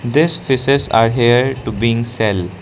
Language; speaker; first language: English; non-native, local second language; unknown